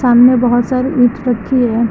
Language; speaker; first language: Hindi; native; Hindi